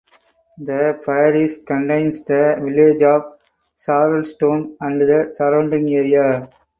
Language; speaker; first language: English; non-native, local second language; Tamil